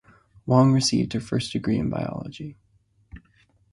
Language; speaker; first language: English; native; English